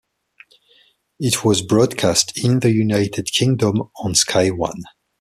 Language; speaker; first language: English; non-native, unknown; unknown